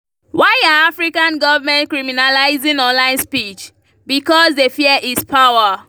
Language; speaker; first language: English; non-native, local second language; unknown